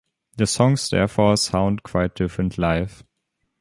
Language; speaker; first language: English; non-native, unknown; German